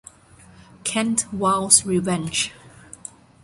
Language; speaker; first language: English; non-native, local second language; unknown